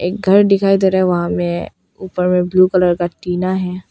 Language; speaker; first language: Hindi; early bilingual, other home language; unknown